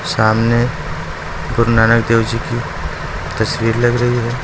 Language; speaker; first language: Hindi; native; Hindi